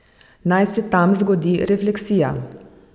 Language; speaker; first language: Slovenian; native; Slovenian